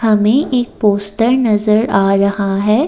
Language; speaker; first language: Hindi; non-native, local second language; Assamese